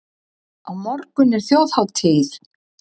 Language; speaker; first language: Icelandic; native; Icelandic